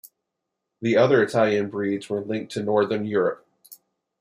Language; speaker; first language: English; native; English